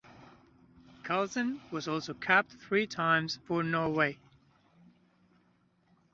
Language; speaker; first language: English; native; English